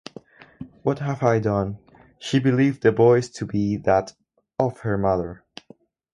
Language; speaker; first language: English; non-native, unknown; Spanish